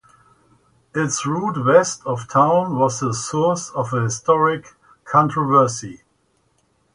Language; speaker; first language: English; native; English